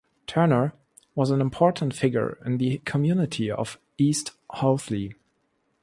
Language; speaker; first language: English; non-native, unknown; German